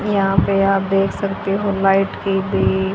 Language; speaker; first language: Hindi; native; Hindi